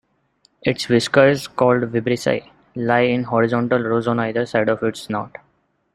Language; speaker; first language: English; non-native, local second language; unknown